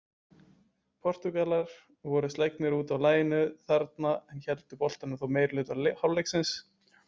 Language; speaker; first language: Icelandic; native; Icelandic